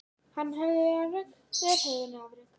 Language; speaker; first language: Icelandic; native; Icelandic